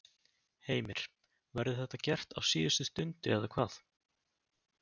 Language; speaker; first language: Icelandic; native; Icelandic